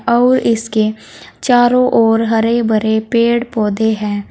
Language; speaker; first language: Hindi; native; Hindi